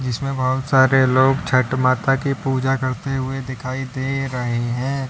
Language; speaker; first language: Hindi; native; Hindi